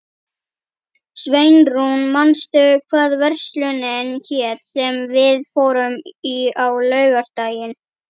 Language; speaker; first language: Icelandic; native; Icelandic